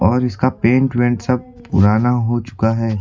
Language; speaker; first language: Hindi; native; Hindi